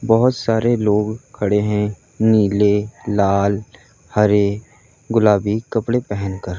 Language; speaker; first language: Hindi; native; Hindi